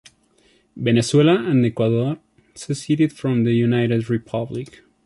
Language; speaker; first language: English; non-native, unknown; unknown